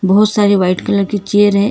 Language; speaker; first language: Hindi; non-native, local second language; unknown